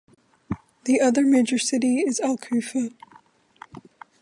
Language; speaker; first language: English; native; English